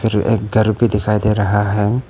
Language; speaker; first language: Hindi; non-native, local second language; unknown